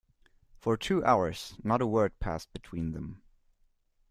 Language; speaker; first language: English; non-native, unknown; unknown